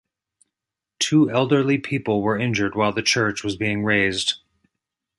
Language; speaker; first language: English; native; English